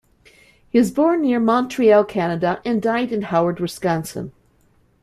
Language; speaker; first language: English; native; English